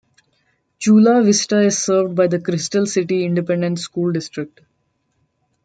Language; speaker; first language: English; non-native, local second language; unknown